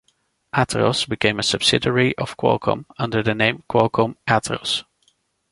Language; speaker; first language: English; non-native, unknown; Dutch